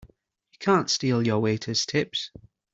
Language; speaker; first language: English; native; English